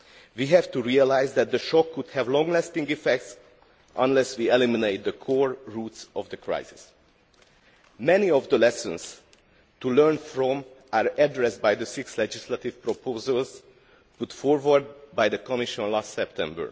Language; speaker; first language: English; non-native, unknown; Hungarian